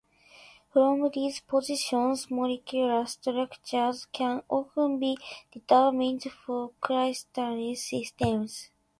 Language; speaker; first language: English; non-native, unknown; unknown